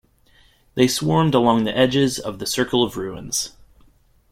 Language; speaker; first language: English; native; English